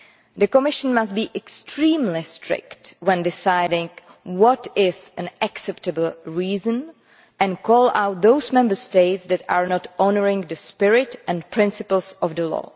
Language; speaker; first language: English; non-native, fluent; Czech